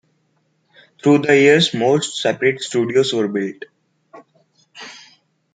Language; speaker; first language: English; non-native, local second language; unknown